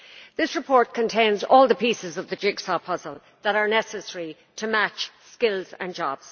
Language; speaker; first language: English; native; English